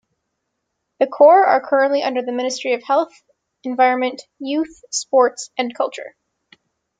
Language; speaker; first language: English; native; English